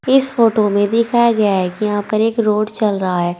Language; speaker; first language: Hindi; native; Hindi